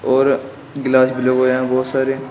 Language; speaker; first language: Hindi; native; Hindi